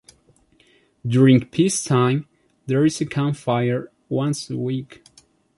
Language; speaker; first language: English; non-native, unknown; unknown